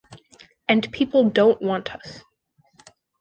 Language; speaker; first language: English; native; English